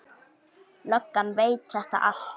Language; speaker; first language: Icelandic; native; Icelandic